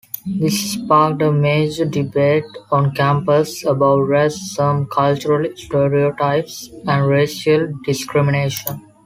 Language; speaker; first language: English; non-native, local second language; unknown